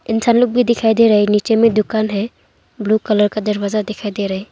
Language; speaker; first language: Hindi; non-native, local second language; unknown